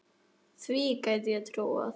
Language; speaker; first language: Icelandic; native; Icelandic